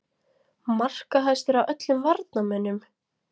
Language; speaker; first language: Icelandic; non-native, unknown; Latvian